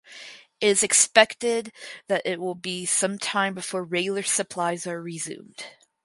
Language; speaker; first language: English; native; English